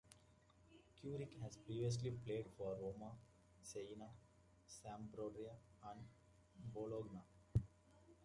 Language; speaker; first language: English; native; English